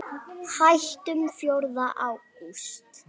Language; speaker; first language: Icelandic; native; Icelandic